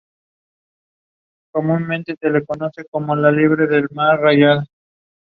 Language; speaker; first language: English; non-native, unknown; Spanish